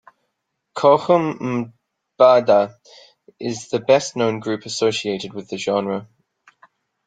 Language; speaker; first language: English; native; English